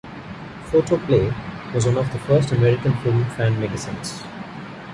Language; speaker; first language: English; non-native, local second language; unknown